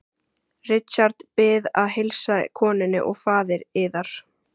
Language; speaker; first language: Icelandic; native; Icelandic